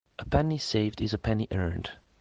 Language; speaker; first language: English; non-native, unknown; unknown